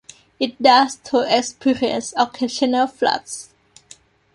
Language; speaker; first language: English; non-native, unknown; Thai